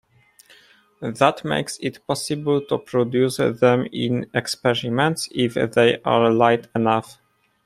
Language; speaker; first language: English; non-native, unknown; Polish